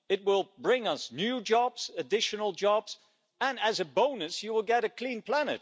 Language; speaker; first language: English; non-native, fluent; Dutch